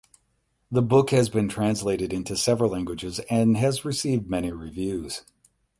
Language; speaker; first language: English; native; English